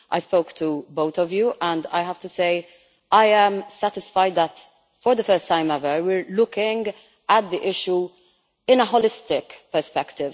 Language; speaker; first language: English; non-native, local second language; Maltese